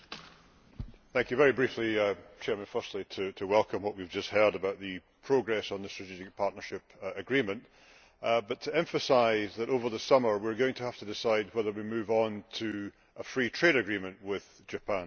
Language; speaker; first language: English; native; English